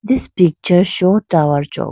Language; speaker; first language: English; non-native, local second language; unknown